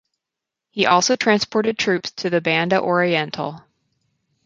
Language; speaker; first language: English; native; English